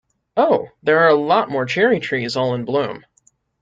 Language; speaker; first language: English; native; English